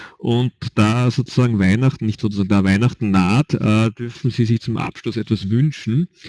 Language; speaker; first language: German; native; German